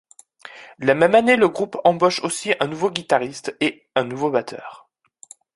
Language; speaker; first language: French; native; French